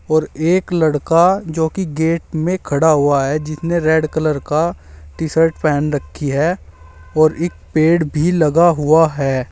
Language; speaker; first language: Hindi; native; Hindi